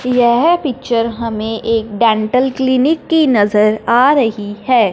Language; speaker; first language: Hindi; non-native, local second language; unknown